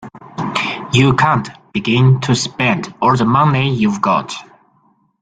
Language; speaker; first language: English; non-native, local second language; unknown